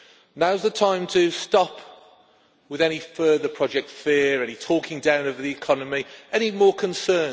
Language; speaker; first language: English; native; English